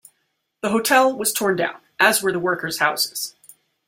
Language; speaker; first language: English; native; English